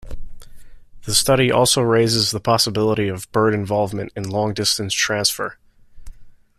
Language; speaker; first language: English; native; English